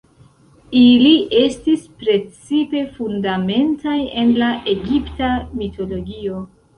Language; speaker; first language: Esperanto; non-native, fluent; Central Kurdish